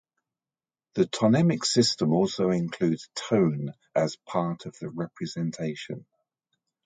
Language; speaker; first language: English; native; English